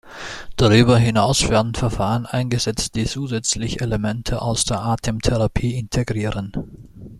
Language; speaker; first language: German; native; German